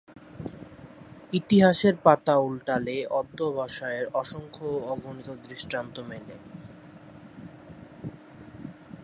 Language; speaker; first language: Bangla; native; Bangla